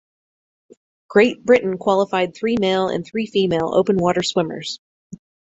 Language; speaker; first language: English; native; English